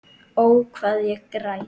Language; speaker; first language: Icelandic; native; Icelandic